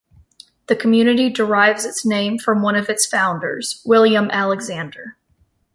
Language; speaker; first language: English; native; English